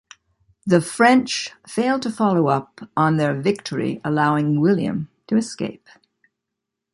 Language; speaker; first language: English; native; English